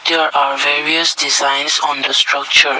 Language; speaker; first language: English; non-native, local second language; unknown